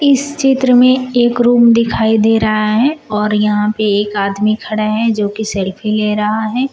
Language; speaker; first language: Hindi; native; Hindi